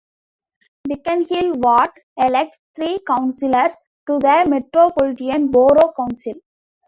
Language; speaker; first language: English; non-native, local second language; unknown